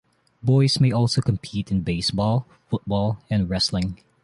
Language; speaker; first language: English; non-native, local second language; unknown